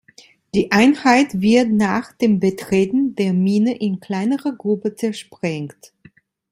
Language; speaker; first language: German; non-native, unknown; Italian